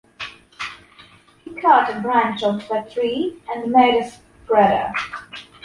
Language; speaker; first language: English; non-native, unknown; Polish